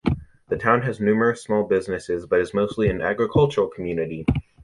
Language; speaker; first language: English; native; English